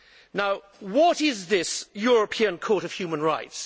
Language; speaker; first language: English; native; English